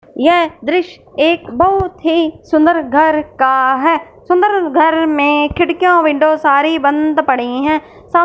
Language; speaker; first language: Hindi; non-native, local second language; Punjabi